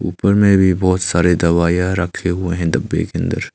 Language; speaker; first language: Hindi; non-native, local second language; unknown